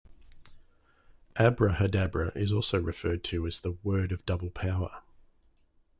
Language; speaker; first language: English; native; English